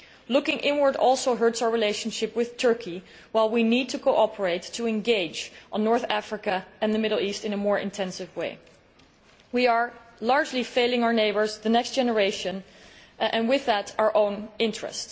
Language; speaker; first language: English; non-native, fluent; Dutch